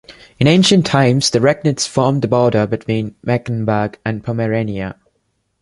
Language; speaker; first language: English; non-native, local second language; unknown